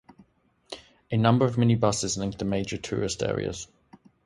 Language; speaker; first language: English; native; English